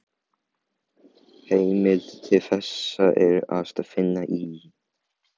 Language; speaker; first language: Icelandic; non-native, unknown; Chinese